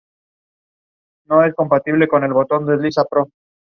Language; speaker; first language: English; non-native, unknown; Spanish